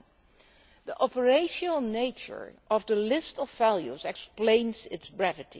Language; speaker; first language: English; non-native, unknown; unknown